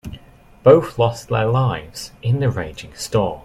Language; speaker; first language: English; native; English